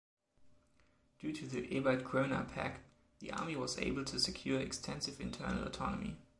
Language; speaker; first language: English; non-native, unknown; German